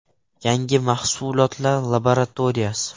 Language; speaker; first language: Uzbek; non-native, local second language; Russian